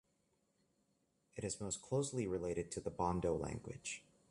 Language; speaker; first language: English; native; English